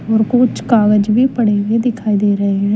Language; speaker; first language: Hindi; native; Hindi